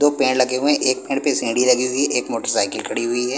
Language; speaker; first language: Hindi; non-native, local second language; Punjabi